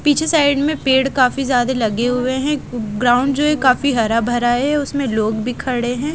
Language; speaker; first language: Hindi; native; Hindi